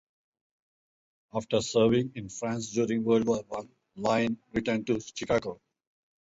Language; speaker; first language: English; non-native, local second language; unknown